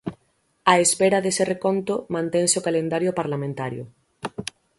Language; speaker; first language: Galician; native; Galician